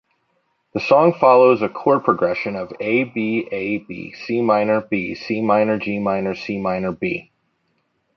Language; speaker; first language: English; native; English